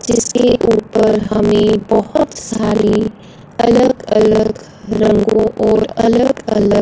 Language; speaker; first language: Hindi; non-native, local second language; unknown